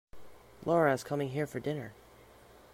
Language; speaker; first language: English; native; English